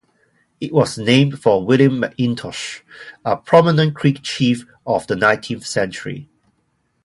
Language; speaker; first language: English; non-native, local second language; Cantonese